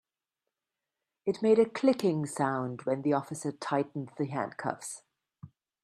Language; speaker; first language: English; non-native, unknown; German